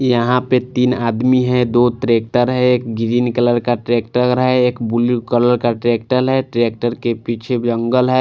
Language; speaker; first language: Hindi; non-native, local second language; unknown